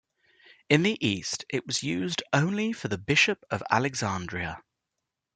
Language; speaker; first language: English; native; English